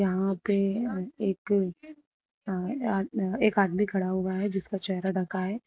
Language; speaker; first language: Hindi; native; Hindi